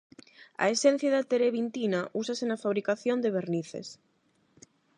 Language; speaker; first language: Galician; non-native, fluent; Spanish